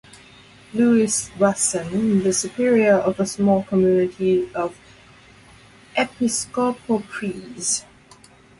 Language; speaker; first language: English; non-native, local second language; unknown